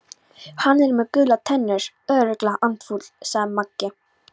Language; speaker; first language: Icelandic; non-native, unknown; Polish